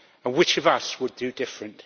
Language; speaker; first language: English; native; English